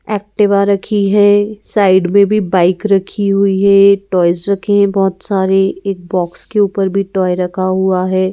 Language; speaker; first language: Hindi; native; Hindi